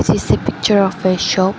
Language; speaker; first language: English; non-native, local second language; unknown